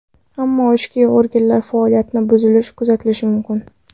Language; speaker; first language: Uzbek; non-native, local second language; Kara-Kalpak